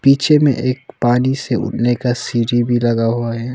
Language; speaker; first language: Hindi; non-native, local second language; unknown